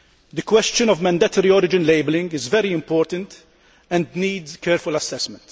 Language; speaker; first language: English; non-native, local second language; Maltese